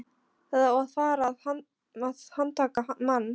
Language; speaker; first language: Icelandic; non-native, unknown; Polish